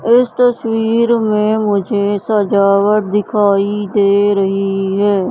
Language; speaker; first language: Hindi; native; Hindi